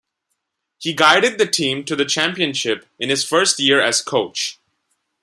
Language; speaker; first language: English; non-native, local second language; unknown